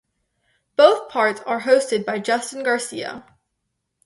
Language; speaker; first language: English; native; English